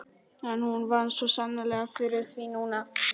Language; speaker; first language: Icelandic; non-native, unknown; Polish